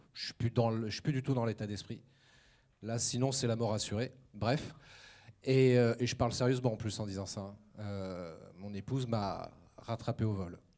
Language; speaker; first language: French; native; French